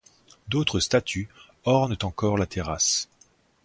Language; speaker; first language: French; native; French